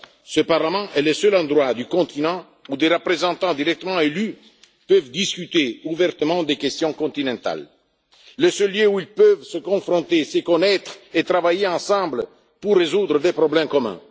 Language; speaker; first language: French; non-native, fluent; Italian